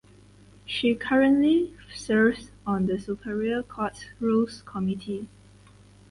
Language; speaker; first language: English; non-native, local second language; Chinese